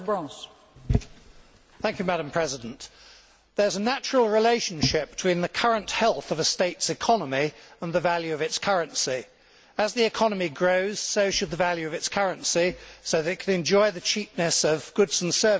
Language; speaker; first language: English; native; English